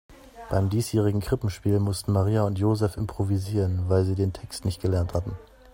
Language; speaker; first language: German; native; German